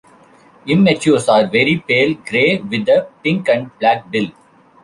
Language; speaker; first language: English; non-native, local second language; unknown